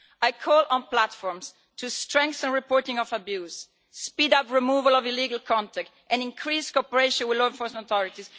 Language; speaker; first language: English; non-native, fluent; Italian